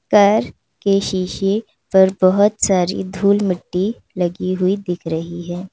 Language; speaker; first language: Hindi; native; Hindi